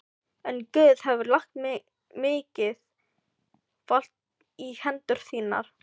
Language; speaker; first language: Icelandic; non-native, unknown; Filipino